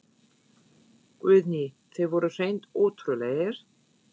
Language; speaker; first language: Icelandic; non-native, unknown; German